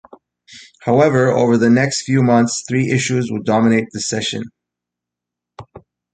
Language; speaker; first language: English; native; English